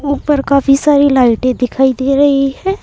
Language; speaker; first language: Hindi; native; Hindi